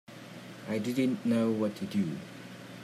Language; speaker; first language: English; non-native, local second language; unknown